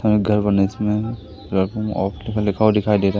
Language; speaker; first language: Hindi; native; Hindi